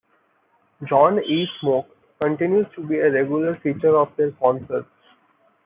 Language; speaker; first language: English; non-native, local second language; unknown